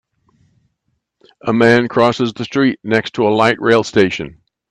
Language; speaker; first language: English; native; English